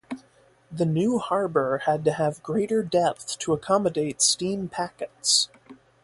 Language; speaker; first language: English; native; English